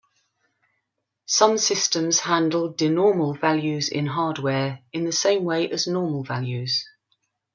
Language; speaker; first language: English; native; English